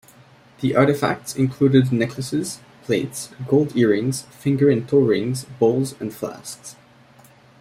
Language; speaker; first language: English; native; English